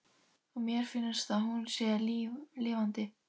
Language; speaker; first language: Icelandic; native; Icelandic